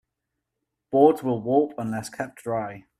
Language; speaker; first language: English; native; English